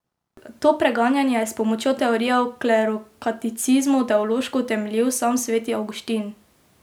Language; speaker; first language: Slovenian; native; Slovenian